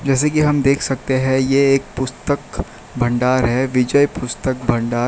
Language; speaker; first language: Hindi; non-native, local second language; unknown